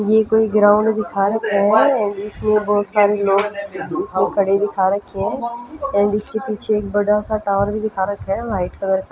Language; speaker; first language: Hindi; non-native, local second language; Punjabi